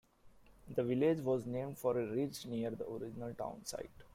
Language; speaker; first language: English; non-native, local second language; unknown